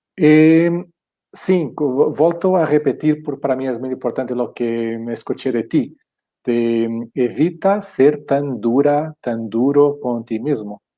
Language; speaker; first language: Spanish; non-native, related language; Portuguese